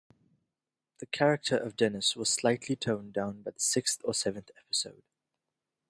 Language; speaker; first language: English; non-native, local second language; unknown